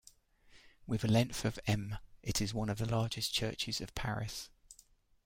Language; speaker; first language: English; native; English